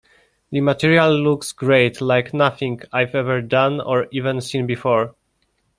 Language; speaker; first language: English; non-native, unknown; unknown